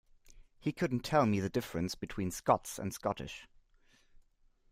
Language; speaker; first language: English; non-native, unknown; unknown